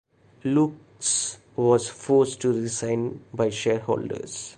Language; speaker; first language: English; non-native, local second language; Malayalam